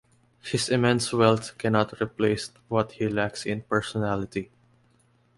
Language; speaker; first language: English; non-native, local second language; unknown